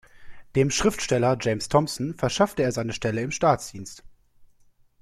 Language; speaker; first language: German; native; German